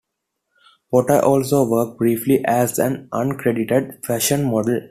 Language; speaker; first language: English; non-native, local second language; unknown